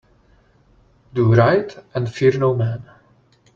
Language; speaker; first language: English; non-native, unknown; Czech